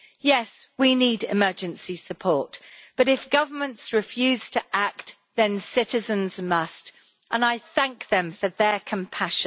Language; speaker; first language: English; native; English